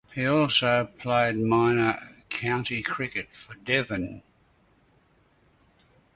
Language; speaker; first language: English; native; English